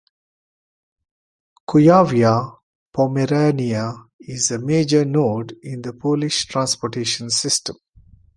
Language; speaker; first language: English; non-native, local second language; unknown